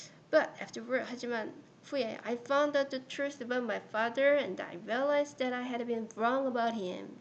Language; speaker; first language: English; non-native, fluent; Korean